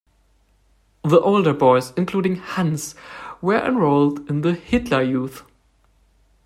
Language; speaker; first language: English; non-native, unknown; German